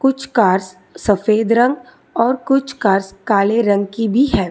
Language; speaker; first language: Hindi; non-native, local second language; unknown